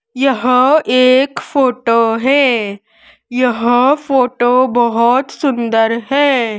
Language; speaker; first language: Hindi; native; Hindi